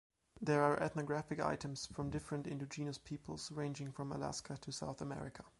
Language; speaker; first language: English; non-native, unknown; German